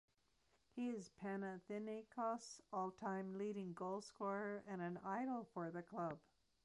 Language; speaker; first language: English; native; English